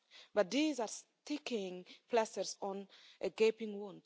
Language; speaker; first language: English; non-native, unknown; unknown